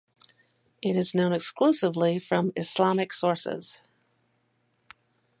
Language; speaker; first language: English; native; English